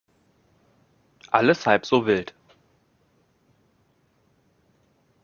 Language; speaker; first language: German; native; German